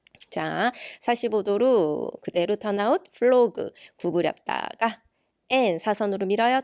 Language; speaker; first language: Korean; native; Korean